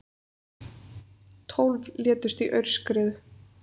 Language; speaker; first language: Icelandic; native; Icelandic